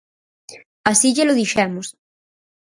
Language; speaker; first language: Galician; native; Galician